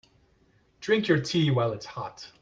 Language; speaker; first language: English; native; English